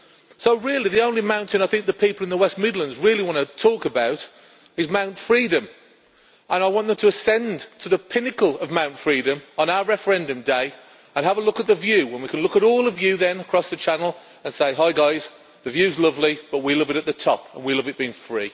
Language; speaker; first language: English; native; English